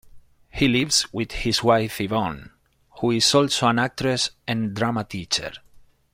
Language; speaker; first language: English; non-native, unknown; Spanish